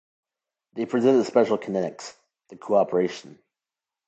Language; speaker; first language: English; native; English